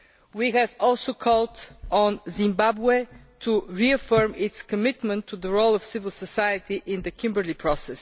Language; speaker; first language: English; non-native, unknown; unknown